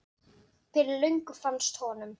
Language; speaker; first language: Icelandic; non-native, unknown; Dutch